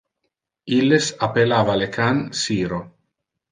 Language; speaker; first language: Interlingua; non-native, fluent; Italian